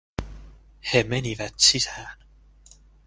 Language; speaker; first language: Finnish; non-native, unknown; Estonian